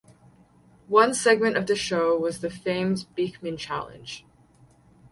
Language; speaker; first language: English; native; English